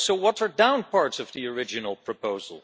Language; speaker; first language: English; non-native, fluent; Dutch